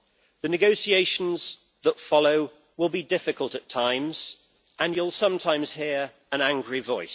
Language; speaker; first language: English; native; English